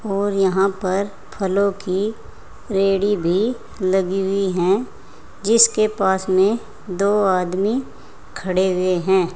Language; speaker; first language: Hindi; native; Hindi